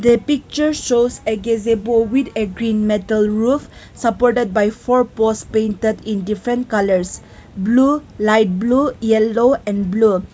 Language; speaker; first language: English; non-native, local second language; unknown